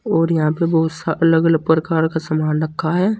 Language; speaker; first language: Hindi; native; Hindi